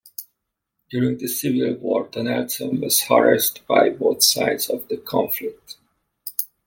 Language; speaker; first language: English; native; English